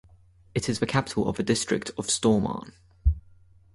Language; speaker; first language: English; native; English